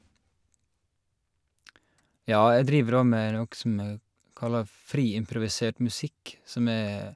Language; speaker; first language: Norwegian; native; Norwegian